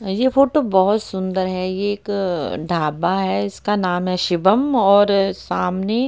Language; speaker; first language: Hindi; native; Hindi